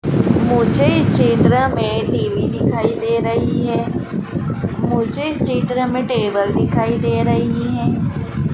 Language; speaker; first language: Hindi; native; Hindi